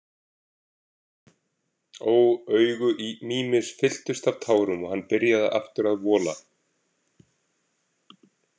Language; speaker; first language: Icelandic; native; Icelandic